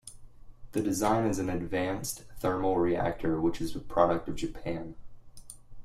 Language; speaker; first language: English; native; English